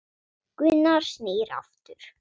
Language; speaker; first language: Icelandic; non-native, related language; Swedish